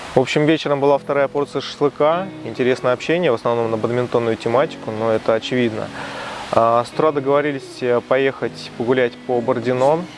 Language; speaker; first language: Russian; native; Russian